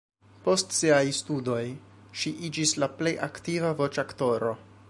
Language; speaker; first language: Esperanto; non-native, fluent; English